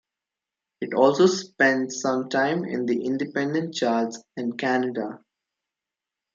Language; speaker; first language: English; non-native, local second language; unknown